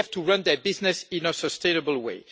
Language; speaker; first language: English; non-native, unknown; French